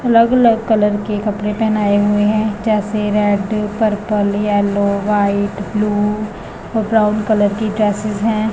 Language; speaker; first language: Hindi; non-native, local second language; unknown